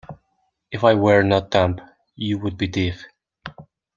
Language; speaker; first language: English; non-native, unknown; Mongolian